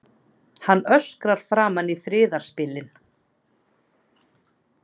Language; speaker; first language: Icelandic; native; Icelandic